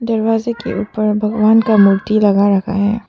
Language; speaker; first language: Hindi; non-native, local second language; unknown